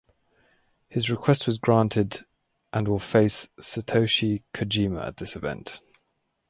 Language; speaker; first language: English; native; English